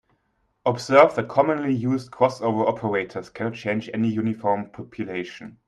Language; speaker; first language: English; non-native, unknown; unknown